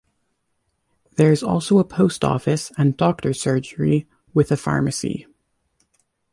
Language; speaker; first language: English; native; English